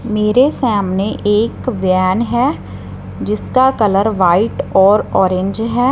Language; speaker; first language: Hindi; non-native, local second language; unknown